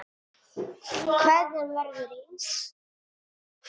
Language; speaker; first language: Icelandic; non-native, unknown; Italian